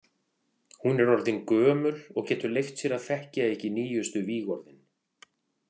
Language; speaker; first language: Icelandic; native; Icelandic